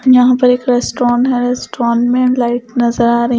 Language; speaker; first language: Hindi; non-native, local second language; Punjabi